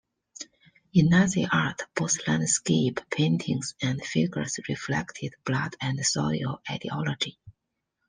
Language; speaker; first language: English; non-native, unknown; Chinese